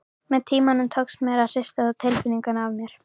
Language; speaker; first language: Icelandic; native; Icelandic